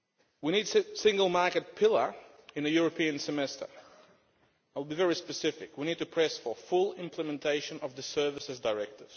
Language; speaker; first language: English; non-native, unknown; Lithuanian